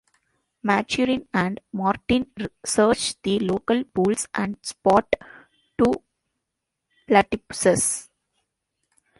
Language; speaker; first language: English; non-native, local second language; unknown